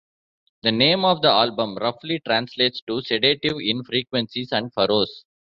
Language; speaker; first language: English; non-native, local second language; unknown